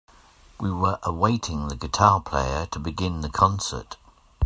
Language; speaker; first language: English; native; English